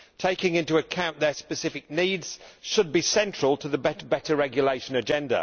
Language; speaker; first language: English; native; English